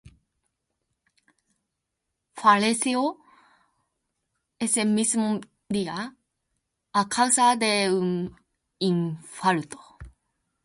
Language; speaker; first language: Spanish; non-native, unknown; Japanese